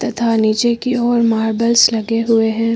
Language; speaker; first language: Hindi; native; Hindi